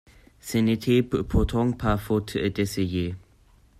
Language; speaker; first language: French; non-native, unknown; German